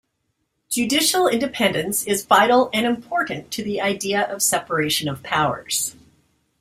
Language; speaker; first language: English; native; English